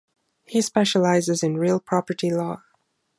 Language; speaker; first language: English; non-native, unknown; German